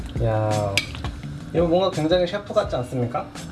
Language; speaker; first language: Korean; native; Korean